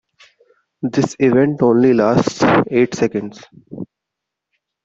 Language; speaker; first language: English; non-native, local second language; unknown